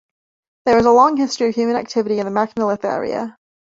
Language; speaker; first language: English; native; English